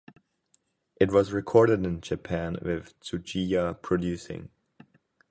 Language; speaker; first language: English; non-native, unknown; German